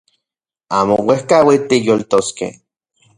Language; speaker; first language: Central Puebla Nahuatl; non-native, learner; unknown